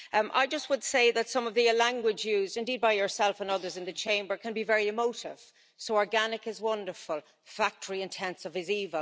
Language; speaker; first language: English; native; English